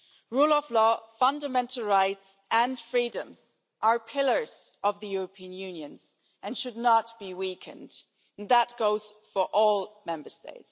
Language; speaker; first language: English; non-native, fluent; German